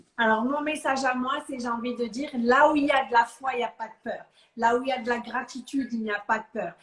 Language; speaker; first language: French; non-native, local second language; Arabic